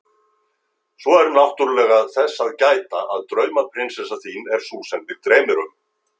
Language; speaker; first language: Icelandic; native; Icelandic